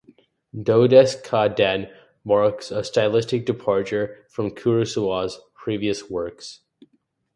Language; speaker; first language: English; native; English